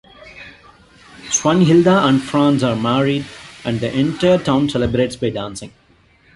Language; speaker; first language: English; non-native, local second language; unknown